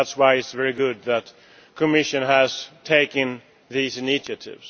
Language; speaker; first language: English; non-native, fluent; Swedish